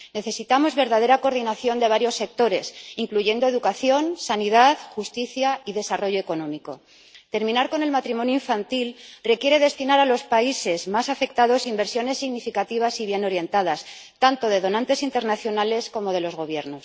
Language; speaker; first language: Spanish; native; Spanish